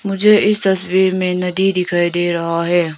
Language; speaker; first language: Hindi; non-native, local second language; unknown